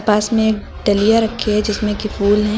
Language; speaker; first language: Hindi; native; Hindi